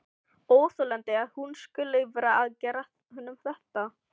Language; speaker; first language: Icelandic; non-native, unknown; Filipino